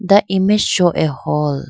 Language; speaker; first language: English; non-native, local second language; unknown